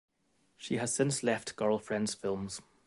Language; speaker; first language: English; native; English